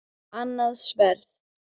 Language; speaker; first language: Icelandic; native; Icelandic